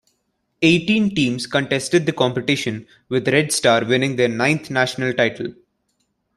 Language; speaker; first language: English; non-native, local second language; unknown